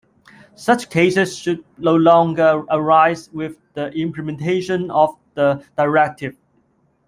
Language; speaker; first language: English; non-native, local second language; Cantonese